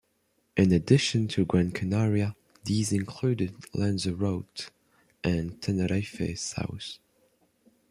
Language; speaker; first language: English; non-native, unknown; French